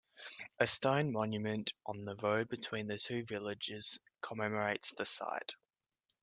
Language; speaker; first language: English; native; English